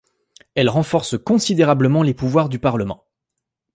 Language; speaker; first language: French; native; French